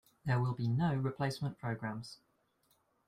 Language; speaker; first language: English; native; English